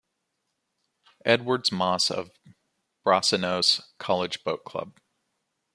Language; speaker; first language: English; native; English